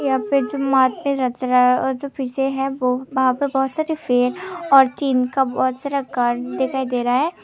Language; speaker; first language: Hindi; non-native, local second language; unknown